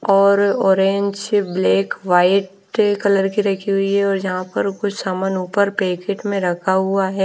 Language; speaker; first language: Hindi; non-native, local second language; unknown